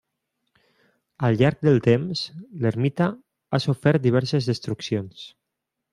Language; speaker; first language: Catalan; non-native, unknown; Spanish